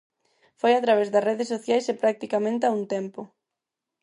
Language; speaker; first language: Galician; non-native, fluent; Spanish